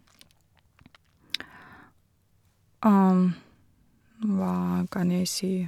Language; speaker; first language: Norwegian; non-native, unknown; Russian